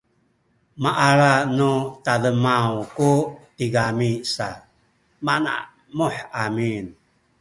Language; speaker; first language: Sakizaya; native; Sakizaya